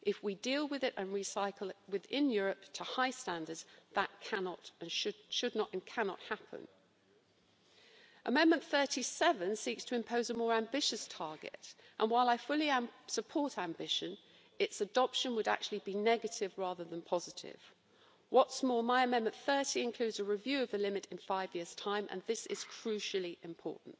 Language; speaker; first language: English; native; English